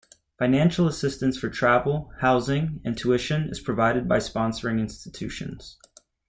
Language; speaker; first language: English; native; English